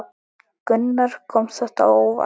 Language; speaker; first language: Icelandic; native; Icelandic